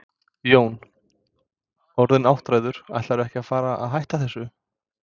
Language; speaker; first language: Icelandic; non-native, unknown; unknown